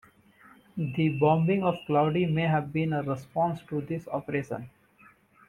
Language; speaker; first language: English; non-native, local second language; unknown